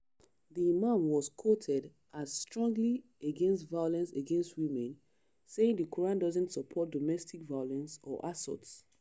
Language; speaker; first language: English; non-native, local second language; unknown